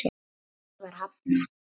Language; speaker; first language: Icelandic; native; Icelandic